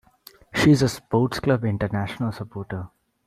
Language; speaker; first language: English; non-native, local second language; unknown